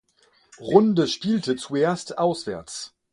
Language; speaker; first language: German; non-native, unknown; French